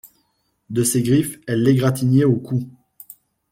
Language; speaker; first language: French; non-native, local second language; Malagasy